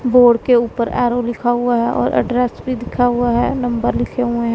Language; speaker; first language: Hindi; non-native, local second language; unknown